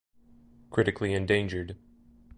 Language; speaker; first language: English; native; English